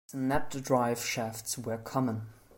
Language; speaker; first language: English; non-native, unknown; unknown